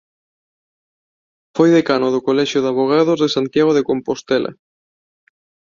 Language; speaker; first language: Galician; non-native, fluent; Spanish